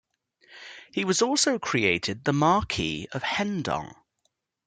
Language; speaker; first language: English; native; English